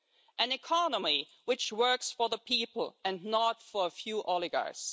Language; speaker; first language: English; non-native, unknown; German